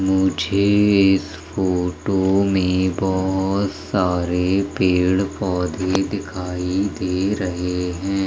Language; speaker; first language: Hindi; native; Hindi